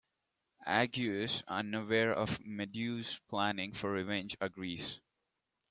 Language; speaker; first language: English; non-native, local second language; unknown